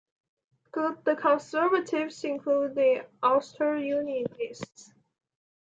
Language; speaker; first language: English; non-native, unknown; Chinese